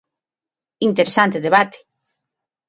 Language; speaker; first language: Galician; non-native, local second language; Spanish